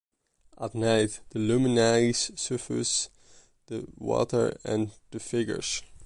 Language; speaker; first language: English; non-native, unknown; Dutch